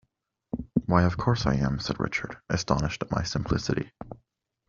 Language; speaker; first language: English; native; English